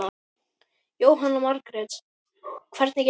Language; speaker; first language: Icelandic; native; Icelandic